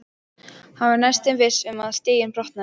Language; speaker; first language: Icelandic; non-native, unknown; Polish